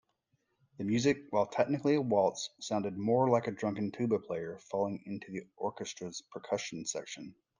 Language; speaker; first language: English; native; English